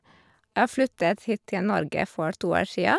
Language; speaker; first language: Norwegian; non-native, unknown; Hungarian